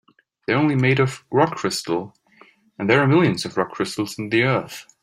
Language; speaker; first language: English; native; English